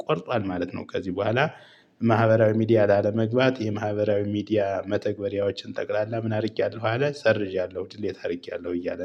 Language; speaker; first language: Amharic; native; Amharic